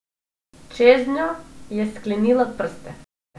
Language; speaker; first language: Slovenian; non-native, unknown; Macedonian